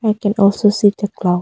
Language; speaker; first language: English; non-native, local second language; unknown